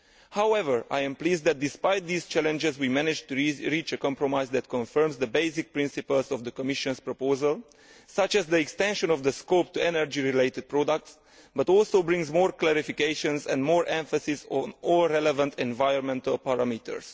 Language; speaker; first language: English; non-native, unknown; Italian